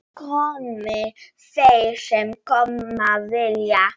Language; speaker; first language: Icelandic; non-native, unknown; Polish